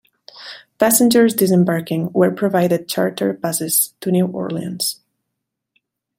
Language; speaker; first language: English; non-native, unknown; Catalan